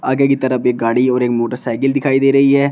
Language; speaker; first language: Hindi; native; Hindi